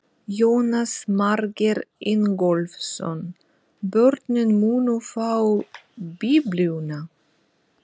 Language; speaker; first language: Icelandic; non-native, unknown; Russian